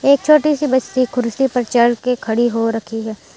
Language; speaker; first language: Hindi; non-native, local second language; Gujarati